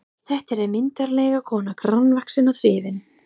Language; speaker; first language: Icelandic; non-native, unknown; English